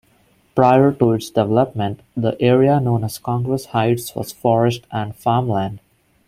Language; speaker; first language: English; non-native, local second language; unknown